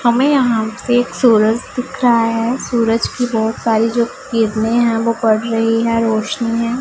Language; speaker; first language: Hindi; non-native, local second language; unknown